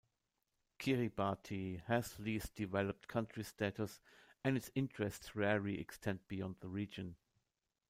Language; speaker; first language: English; non-native, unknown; German